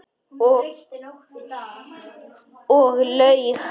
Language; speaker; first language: Icelandic; non-native, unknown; Polish